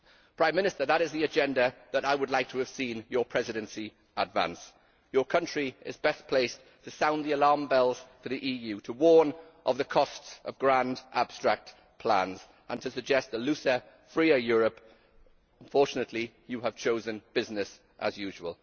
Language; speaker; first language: English; native; English